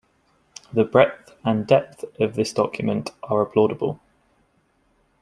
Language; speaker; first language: English; native; English